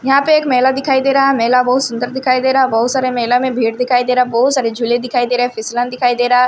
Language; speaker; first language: Hindi; non-native, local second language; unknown